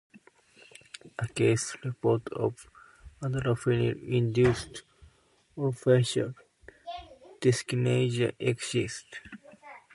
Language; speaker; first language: English; non-native, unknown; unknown